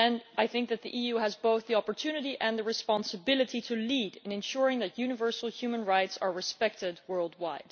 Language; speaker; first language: English; non-native, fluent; Dutch